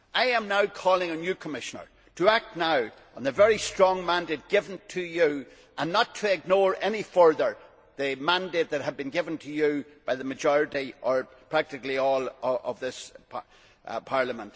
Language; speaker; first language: English; native; English